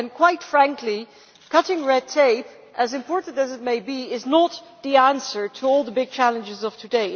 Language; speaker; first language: English; non-native, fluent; Dutch